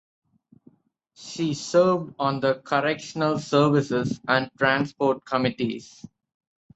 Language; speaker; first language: English; non-native, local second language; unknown